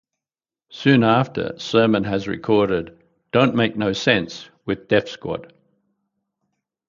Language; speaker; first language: English; native; English